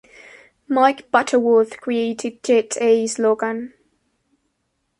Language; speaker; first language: English; non-native, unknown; Spanish